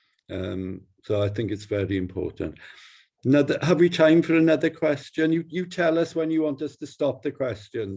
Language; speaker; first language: English; native; English